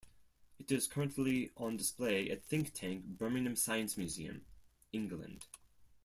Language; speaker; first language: English; non-native, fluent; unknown